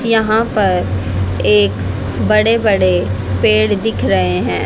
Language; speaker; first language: Hindi; native; Hindi